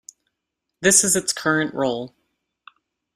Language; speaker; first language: English; native; English